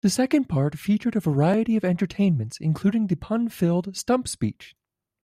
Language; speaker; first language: English; native; English